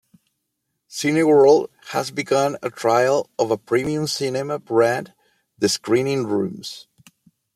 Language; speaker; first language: English; native; English